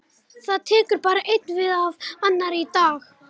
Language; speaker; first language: Icelandic; non-native, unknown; Romanian